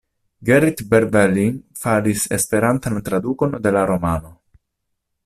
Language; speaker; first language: Esperanto; non-native, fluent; Italian